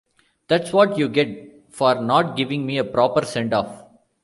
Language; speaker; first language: English; non-native, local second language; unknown